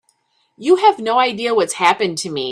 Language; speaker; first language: English; native; English